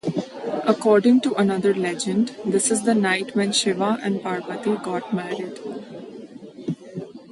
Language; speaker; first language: English; non-native, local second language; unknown